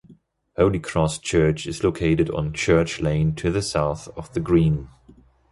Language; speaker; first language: English; non-native, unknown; German